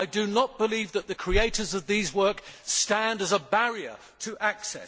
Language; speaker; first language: English; native; English